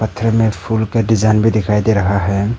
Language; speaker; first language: Hindi; non-native, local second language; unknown